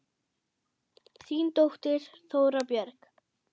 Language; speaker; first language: Icelandic; non-native, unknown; German